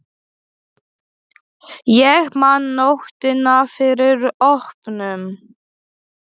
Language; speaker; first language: Icelandic; non-native, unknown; Polish